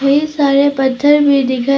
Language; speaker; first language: Hindi; early bilingual, other home language; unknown